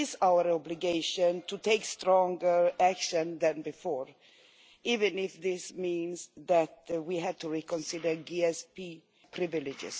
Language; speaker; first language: English; non-native, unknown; Swedish